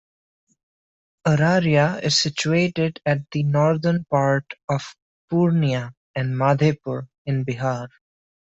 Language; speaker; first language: English; non-native, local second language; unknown